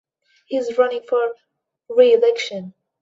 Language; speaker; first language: English; non-native, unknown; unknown